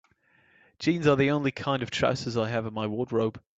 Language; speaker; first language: English; native; English